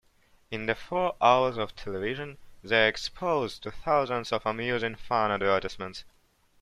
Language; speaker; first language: English; non-native, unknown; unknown